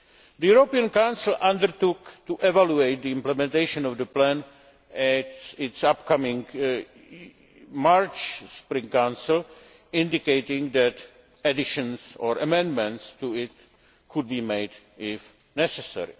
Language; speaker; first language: English; non-native, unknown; Czech